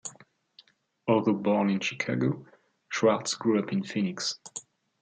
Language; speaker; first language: English; non-native, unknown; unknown